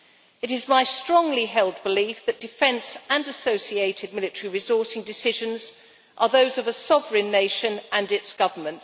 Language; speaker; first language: English; native; English